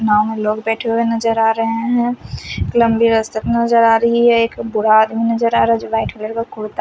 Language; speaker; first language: Hindi; non-native, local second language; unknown